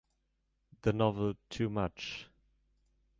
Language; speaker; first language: English; non-native, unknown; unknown